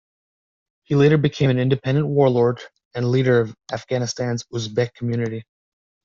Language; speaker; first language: English; native; English